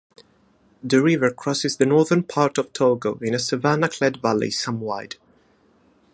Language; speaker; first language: English; non-native, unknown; Italian